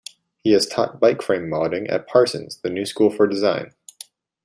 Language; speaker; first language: English; native; English